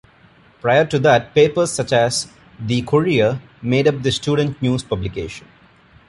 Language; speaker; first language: English; non-native, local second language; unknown